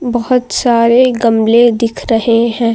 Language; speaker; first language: Hindi; native; Hindi